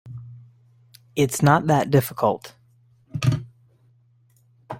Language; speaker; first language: English; native; English